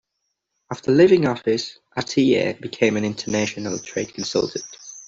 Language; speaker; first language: English; non-native, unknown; Catalan